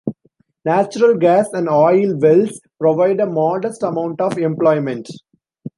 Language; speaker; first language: English; non-native, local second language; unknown